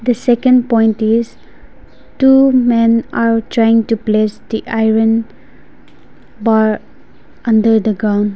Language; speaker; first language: English; non-native, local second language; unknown